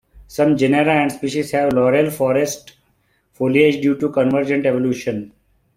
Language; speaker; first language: English; non-native, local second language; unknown